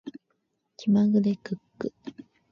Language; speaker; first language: Japanese; native; Japanese